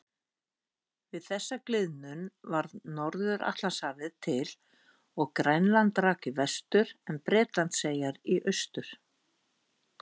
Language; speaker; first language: Icelandic; native; Icelandic